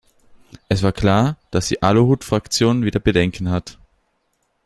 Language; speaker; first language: German; native; German